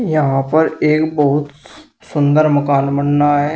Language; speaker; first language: Hindi; native; Hindi